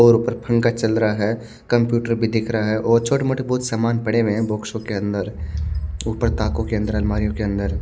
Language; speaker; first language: Hindi; native; Hindi